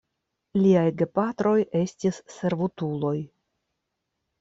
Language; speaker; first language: Esperanto; non-native, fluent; Russian